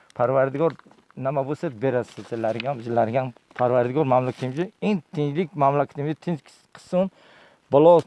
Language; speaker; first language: Uzbek; non-native, local second language; Tajik